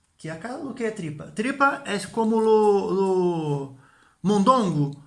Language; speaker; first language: Portuguese; non-native, learner; Spanish